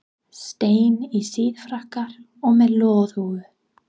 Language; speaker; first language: Icelandic; non-native, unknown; English